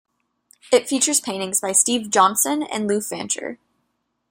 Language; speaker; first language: English; native; English